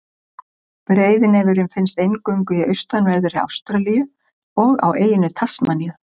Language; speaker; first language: Icelandic; native; Icelandic